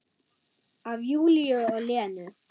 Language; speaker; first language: Icelandic; non-native, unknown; German